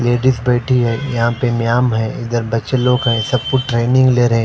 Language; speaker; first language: Hindi; non-native, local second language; Punjabi